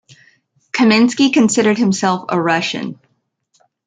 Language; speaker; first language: English; native; English